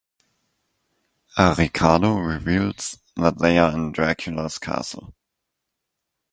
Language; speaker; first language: English; non-native, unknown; German